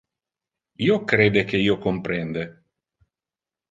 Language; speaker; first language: Interlingua; non-native, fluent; Italian